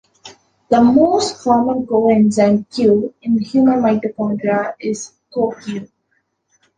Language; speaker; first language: English; non-native, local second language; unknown